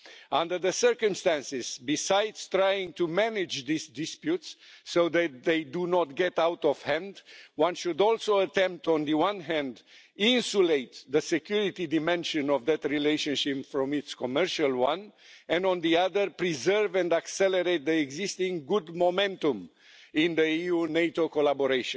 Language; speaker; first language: English; non-native, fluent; Romanian